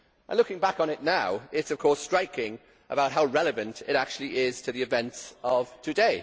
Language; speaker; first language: English; native; English